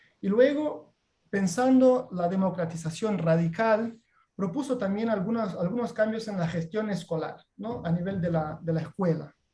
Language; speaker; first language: Spanish; non-native, related language; Portuguese